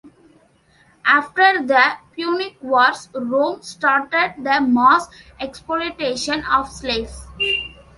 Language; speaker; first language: English; non-native, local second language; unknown